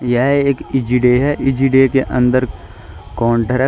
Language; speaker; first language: Hindi; native; Hindi